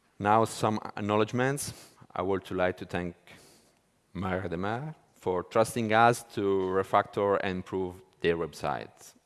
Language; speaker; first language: English; non-native, fluent; Italian